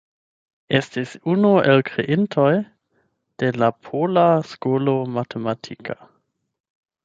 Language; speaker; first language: Esperanto; non-native, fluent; German